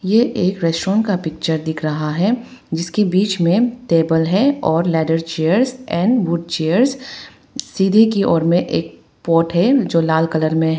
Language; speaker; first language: Hindi; non-native, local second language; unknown